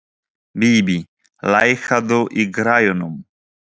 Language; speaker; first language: Icelandic; non-native, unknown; Polish